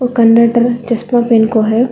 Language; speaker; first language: Hindi; non-native, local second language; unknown